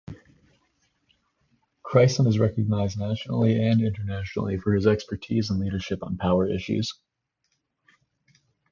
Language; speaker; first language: English; native; English